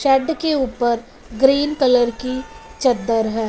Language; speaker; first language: Hindi; non-native, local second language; Punjabi